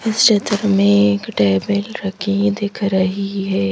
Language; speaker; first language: Hindi; native; Hindi